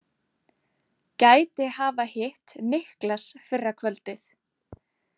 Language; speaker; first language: Icelandic; native; Icelandic